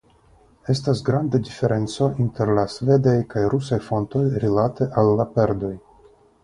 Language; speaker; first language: Esperanto; non-native, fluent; Russian